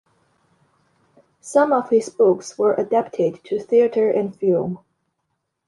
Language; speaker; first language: English; non-native, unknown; Chinese